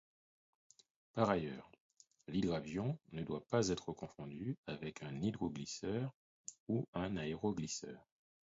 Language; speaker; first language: French; non-native, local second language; Haitian Creole